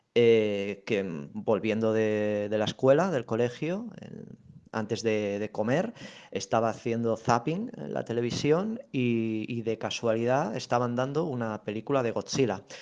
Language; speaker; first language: Spanish; native; Spanish